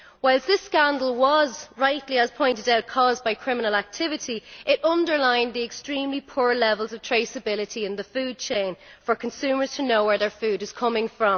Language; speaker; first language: English; native; English